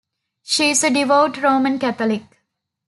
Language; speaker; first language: English; non-native, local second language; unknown